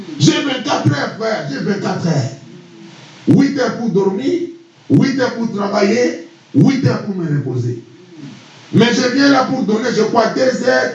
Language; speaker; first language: French; non-native, local second language; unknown